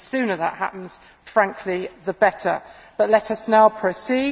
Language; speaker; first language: English; native; English